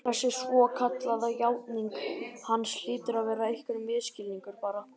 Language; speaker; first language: Icelandic; native; Icelandic